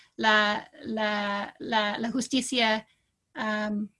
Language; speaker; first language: Spanish; non-native, fluent; English